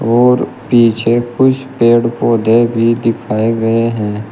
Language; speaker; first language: Hindi; native; Hindi